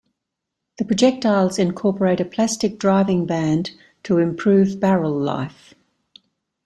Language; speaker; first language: English; native; English